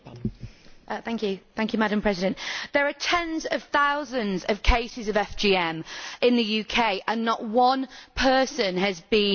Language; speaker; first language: English; native; English